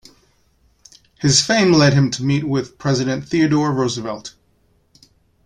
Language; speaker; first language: English; native; English